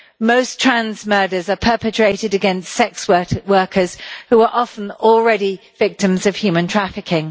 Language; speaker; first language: English; native; English